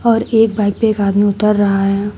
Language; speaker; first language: Hindi; native; Hindi